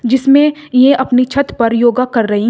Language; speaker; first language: Hindi; native; Hindi